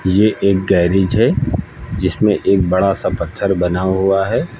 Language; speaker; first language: Hindi; native; Hindi